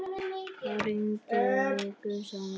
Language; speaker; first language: Icelandic; native; Icelandic